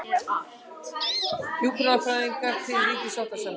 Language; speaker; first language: Icelandic; native; Icelandic